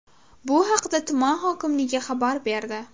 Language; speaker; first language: Uzbek; native; Uzbek